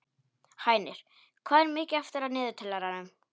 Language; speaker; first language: Icelandic; non-native, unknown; Polish